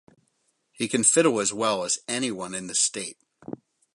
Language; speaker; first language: English; native; English